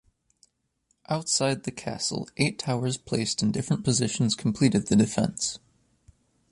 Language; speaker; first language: English; native; English